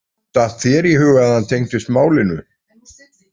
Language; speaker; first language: Icelandic; native; Icelandic